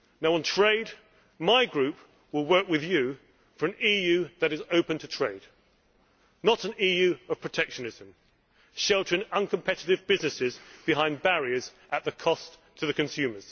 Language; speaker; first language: English; native; English